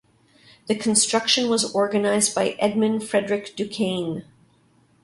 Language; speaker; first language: English; native; English